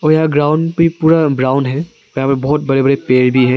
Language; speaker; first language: Hindi; non-native, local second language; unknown